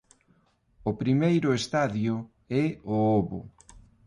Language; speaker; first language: Galician; non-native, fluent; Spanish